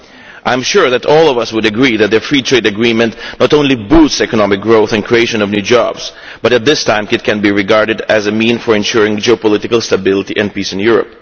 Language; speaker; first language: English; non-native, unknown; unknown